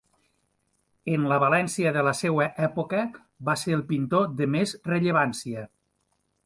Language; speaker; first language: Catalan; native; Catalan